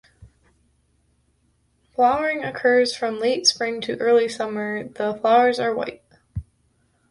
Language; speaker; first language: English; native; English